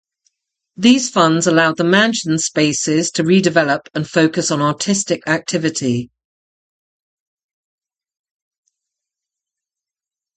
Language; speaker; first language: English; native; English